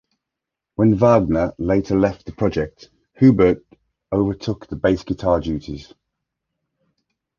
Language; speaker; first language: English; native; English